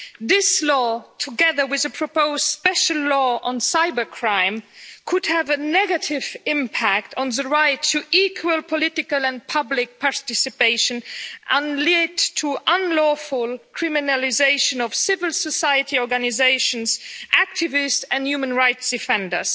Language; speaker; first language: English; non-native, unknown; Luxembourgish